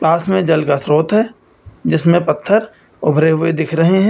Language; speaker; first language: Hindi; native; Hindi